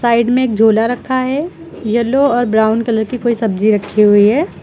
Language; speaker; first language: Hindi; native; Hindi